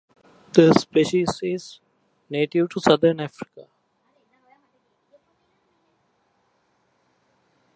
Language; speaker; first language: English; native; English